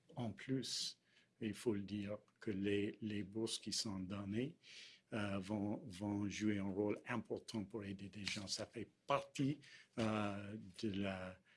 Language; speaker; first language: French; non-native, fluent; English